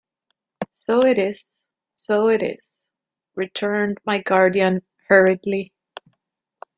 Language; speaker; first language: English; non-native, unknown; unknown